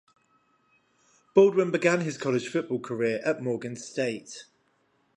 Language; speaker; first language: English; native; English